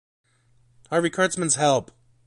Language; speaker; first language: English; native; English